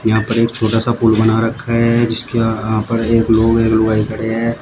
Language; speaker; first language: Hindi; native; Hindi